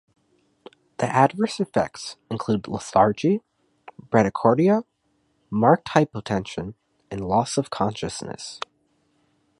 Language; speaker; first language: English; native; English